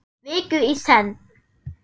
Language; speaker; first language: Icelandic; non-native, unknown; German